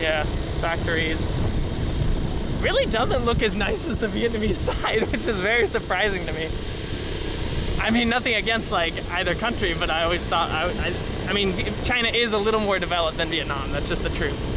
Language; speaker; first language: English; native; English